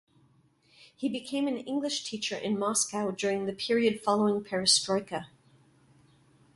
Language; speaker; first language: English; native; English